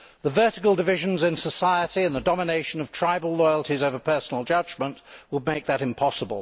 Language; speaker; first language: English; native; English